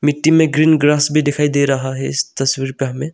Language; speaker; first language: Hindi; non-native, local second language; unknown